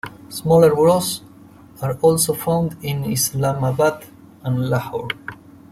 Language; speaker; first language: English; non-native, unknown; Spanish